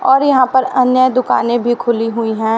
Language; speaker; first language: Hindi; native; Hindi